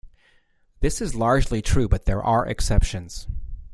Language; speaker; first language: English; native; English